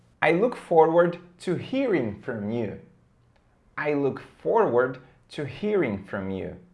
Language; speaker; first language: English; non-native, fluent; Portuguese